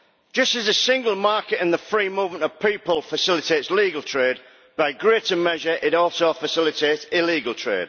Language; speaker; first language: English; native; English